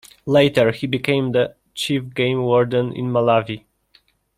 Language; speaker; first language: English; non-native, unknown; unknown